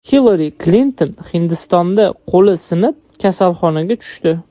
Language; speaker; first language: Uzbek; non-native, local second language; Russian